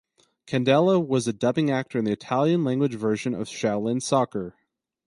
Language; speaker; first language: English; native; English